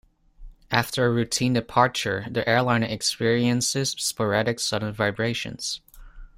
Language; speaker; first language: English; non-native, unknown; Dutch